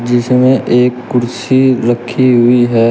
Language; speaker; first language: Hindi; native; Hindi